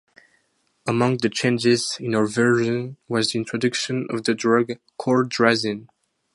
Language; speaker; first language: English; non-native, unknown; French